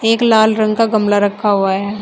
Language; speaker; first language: Hindi; native; Hindi